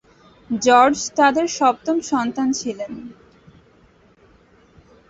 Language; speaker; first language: Bangla; native; Bangla